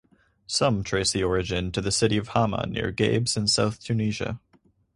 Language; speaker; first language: English; native; English